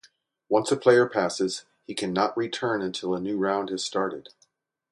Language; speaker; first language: English; native; English